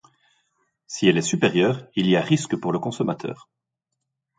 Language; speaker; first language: French; native; French